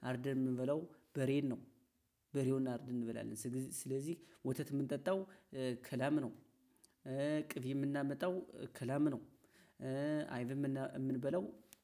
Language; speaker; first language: Amharic; native; Amharic